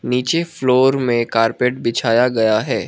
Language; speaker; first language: Hindi; early bilingual, other home language; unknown